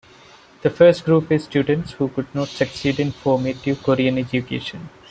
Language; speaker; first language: English; non-native, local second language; Malayalam